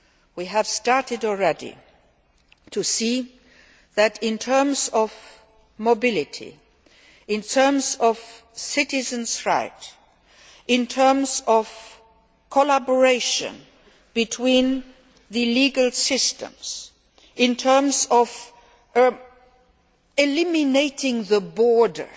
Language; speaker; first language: English; non-native, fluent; Luxembourgish